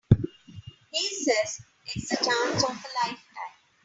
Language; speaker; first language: English; non-native, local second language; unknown